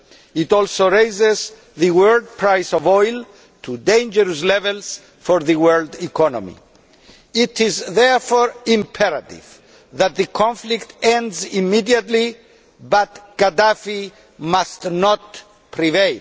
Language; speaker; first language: English; non-native, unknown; Greek